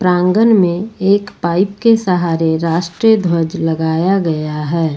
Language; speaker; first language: Hindi; native; Hindi